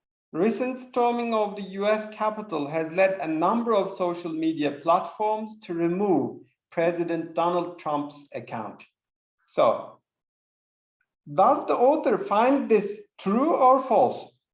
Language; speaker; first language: English; non-native, fluent; Turkish